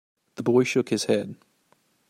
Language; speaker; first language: English; native; English